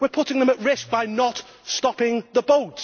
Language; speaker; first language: English; native; English